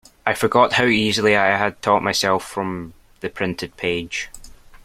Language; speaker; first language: English; native; English